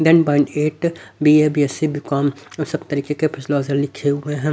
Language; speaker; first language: Hindi; native; Hindi